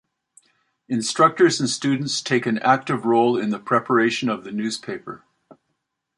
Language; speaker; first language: English; native; English